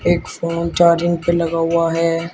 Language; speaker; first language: Hindi; native; Hindi